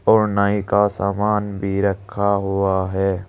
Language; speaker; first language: Hindi; native; Hindi